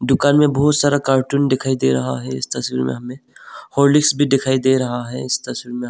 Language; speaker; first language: Hindi; non-native, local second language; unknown